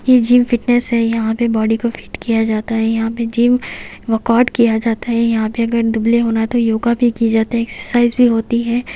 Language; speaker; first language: Hindi; native; Hindi